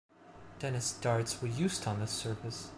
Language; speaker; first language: English; non-native, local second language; Cantonese